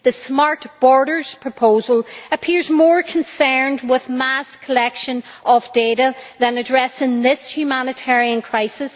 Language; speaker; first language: English; native; English